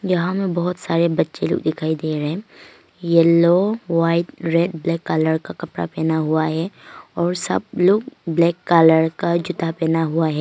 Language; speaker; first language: Hindi; non-native, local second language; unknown